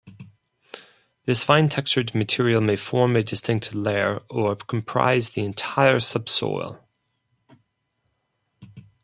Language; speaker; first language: English; non-native, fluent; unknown